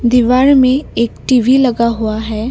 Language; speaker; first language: Hindi; non-native, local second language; Assamese